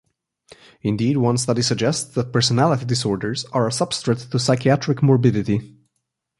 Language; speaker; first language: English; non-native, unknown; Slovenian